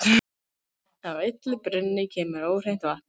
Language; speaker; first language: Icelandic; native; Icelandic